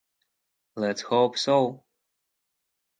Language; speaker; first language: English; non-native, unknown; Russian